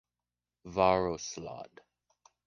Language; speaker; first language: English; native; English